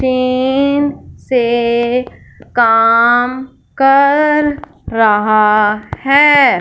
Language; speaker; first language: Hindi; non-native, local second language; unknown